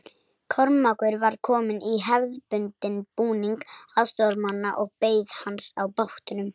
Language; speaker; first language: Icelandic; native; Icelandic